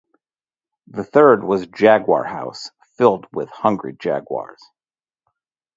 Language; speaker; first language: English; native; English